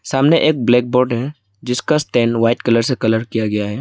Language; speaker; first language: Hindi; non-native, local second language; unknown